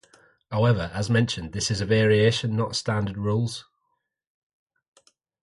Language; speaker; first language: English; native; English